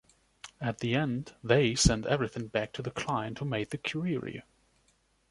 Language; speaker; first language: English; non-native, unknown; German